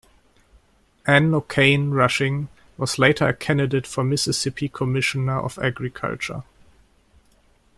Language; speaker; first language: English; non-native, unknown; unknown